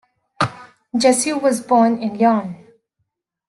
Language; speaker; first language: English; native; English